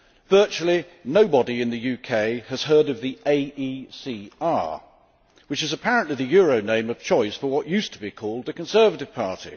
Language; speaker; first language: English; native; English